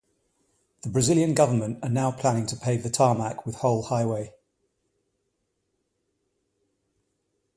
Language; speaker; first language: English; native; English